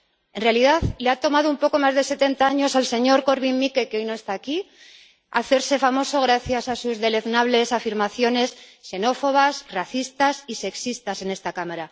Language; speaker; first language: Spanish; native; Spanish